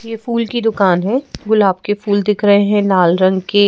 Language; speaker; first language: Hindi; native; Hindi